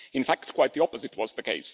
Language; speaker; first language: English; non-native, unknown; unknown